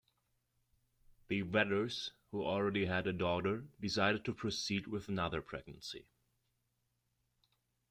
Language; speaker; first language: English; non-native, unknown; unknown